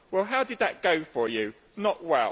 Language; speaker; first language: English; native; English